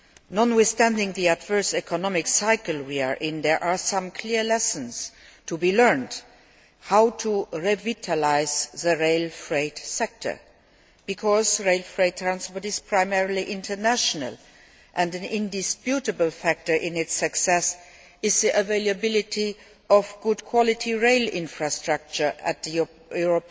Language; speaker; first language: English; non-native, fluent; Luxembourgish